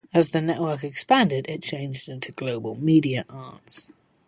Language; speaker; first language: English; native; English